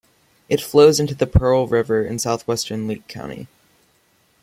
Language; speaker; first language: English; native; English